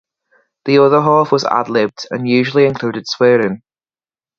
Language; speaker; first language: English; native; English